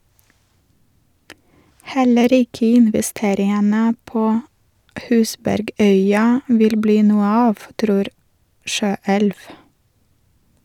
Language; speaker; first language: Norwegian; non-native, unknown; Russian